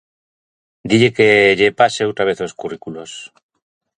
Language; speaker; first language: Galician; native; Galician